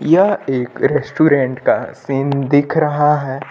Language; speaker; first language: Hindi; native; Hindi